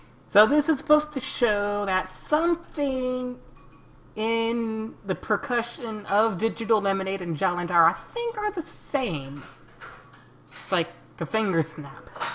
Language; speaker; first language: English; native; English